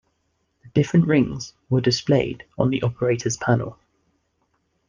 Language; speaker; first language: English; native; English